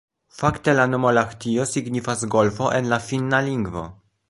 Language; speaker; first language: Esperanto; non-native, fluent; Polish